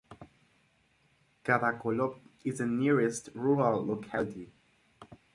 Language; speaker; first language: English; non-native, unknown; Spanish